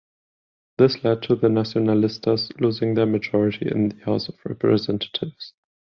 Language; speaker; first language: English; non-native, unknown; German